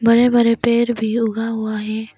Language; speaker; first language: Hindi; non-native, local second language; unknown